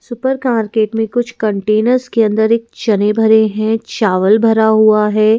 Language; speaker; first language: Hindi; native; Hindi